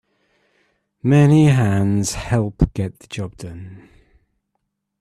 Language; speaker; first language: English; native; English